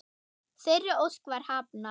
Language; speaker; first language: Icelandic; non-native, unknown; German